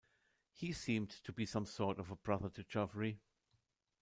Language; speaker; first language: English; non-native, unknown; German